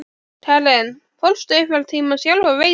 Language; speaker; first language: Icelandic; native; Icelandic